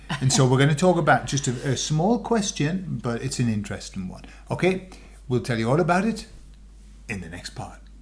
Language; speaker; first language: English; native; English